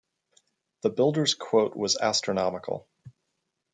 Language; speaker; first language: English; native; English